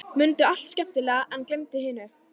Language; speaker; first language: Icelandic; native; Icelandic